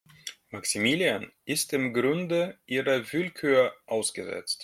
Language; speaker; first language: German; non-native, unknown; Russian